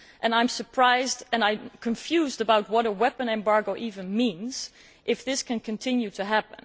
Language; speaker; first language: English; non-native, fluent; Dutch